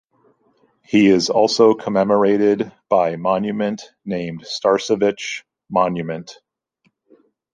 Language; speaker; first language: English; native; English